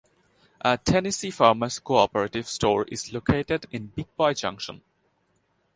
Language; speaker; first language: English; non-native, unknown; Bangla